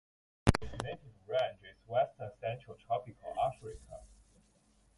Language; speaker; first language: English; non-native, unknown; Chinese